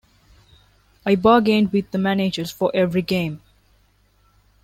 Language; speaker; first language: English; non-native, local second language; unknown